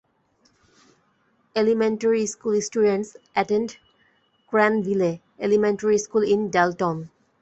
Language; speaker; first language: English; non-native, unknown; Bangla